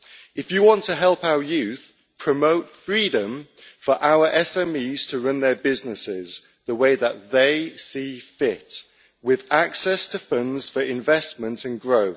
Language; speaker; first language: English; native; English